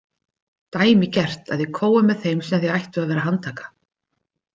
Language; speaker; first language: Icelandic; native; Icelandic